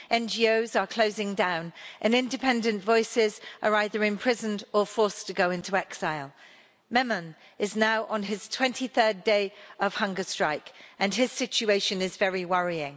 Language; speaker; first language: English; native; English